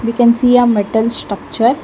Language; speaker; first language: English; non-native, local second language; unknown